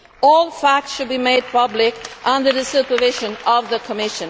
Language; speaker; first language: English; non-native, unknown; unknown